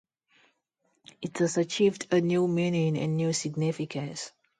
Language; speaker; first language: English; non-native, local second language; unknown